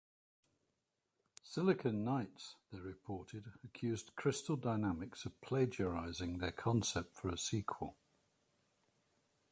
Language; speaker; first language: English; native; English